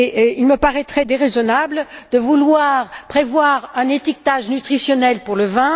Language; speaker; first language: French; native; French